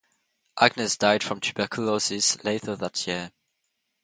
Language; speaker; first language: English; non-native, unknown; French